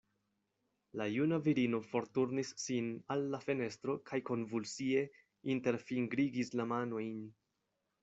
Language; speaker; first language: Esperanto; non-native, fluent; Spanish